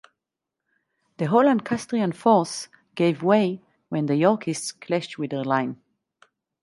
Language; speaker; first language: English; non-native, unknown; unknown